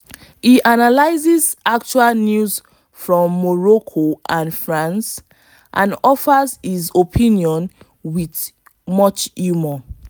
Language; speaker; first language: English; non-native, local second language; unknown